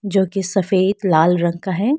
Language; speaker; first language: Hindi; non-native, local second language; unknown